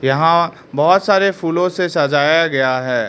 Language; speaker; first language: Hindi; early bilingual, other home language; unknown